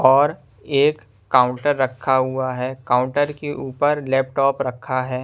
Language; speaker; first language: Hindi; non-native, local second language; Punjabi